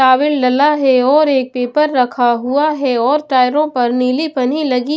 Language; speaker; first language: Hindi; non-native, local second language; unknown